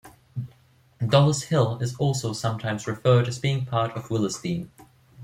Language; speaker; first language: English; non-native, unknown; German